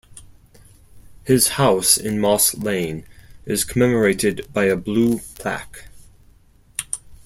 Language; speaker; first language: English; non-native, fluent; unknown